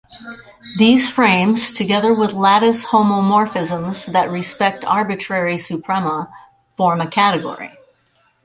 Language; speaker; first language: English; native; English